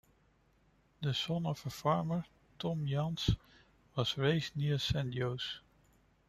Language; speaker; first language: English; non-native, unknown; Dutch